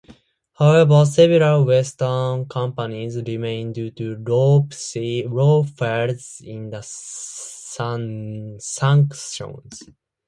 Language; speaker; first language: English; non-native, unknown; Japanese